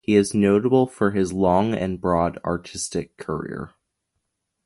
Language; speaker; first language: English; native; English